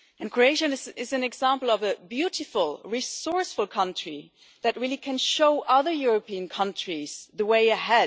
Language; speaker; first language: English; non-native, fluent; German